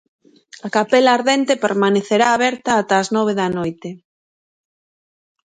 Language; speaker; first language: Galician; native; Galician